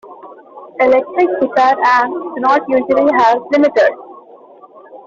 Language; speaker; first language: English; non-native, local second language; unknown